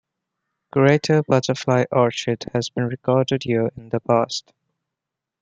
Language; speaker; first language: English; non-native, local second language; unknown